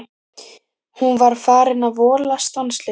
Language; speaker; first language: Icelandic; native; Icelandic